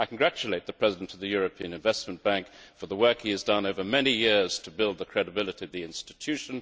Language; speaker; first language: English; native; English